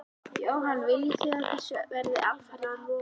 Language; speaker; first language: Icelandic; native; Icelandic